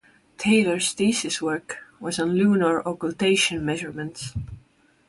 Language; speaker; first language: English; non-native, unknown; Estonian